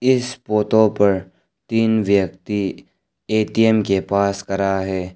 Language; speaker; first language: Hindi; non-native, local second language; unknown